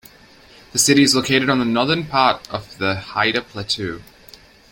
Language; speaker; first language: English; native; English